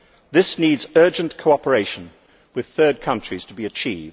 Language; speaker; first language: English; native; English